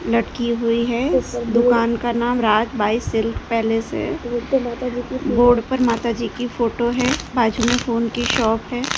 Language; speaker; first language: Hindi; non-native, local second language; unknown